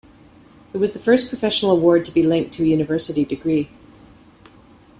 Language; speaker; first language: English; native; English